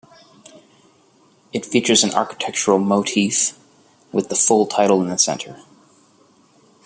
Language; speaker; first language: English; native; English